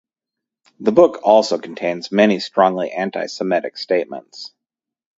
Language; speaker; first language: English; native; English